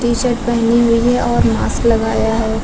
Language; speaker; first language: Hindi; native; Hindi